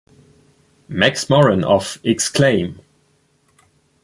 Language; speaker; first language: English; non-native, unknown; German